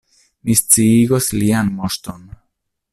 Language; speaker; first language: Esperanto; non-native, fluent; Italian